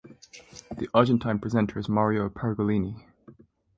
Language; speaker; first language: English; native; English